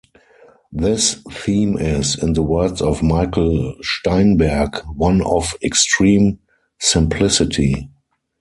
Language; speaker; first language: English; non-native, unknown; German